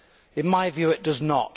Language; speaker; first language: English; native; English